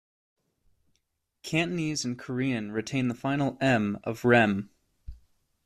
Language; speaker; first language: English; native; English